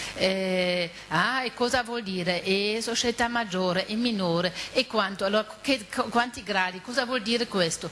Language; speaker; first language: Italian; non-native, fluent; German